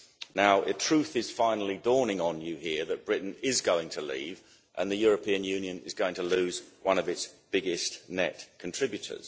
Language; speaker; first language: English; native; English